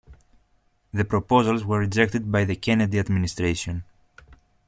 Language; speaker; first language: English; non-native, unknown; Greek